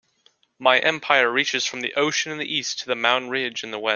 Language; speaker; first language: English; native; English